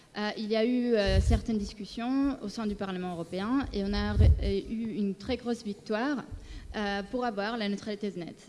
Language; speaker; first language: French; non-native, fluent; Spanish